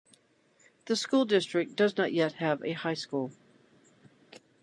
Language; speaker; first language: English; native; English